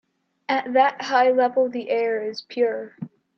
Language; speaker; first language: English; native; English